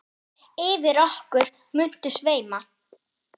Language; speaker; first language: Icelandic; non-native, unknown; German